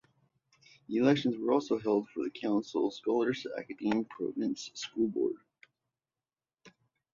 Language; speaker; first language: English; native; English